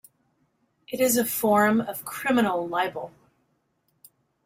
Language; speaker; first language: English; native; English